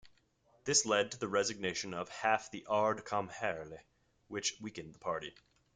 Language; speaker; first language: English; native; English